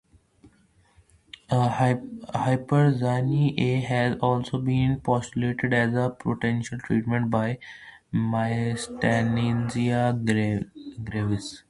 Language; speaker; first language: English; non-native, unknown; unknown